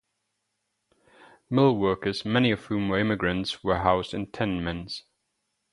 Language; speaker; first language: English; non-native, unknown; German